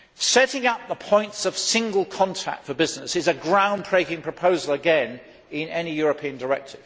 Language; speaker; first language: English; native; English